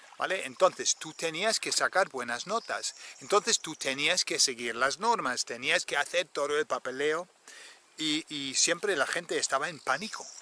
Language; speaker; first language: Spanish; non-native, fluent; English